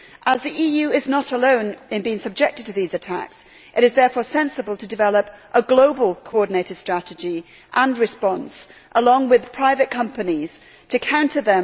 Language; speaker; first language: English; native; English